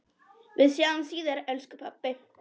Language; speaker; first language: Icelandic; non-native, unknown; Polish